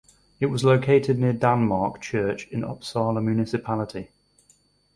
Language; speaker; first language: English; native; English